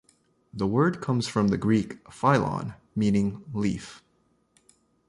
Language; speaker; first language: English; native; English